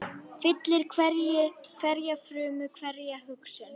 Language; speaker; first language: Icelandic; native; Icelandic